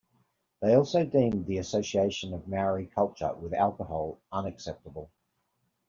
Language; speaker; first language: English; native; English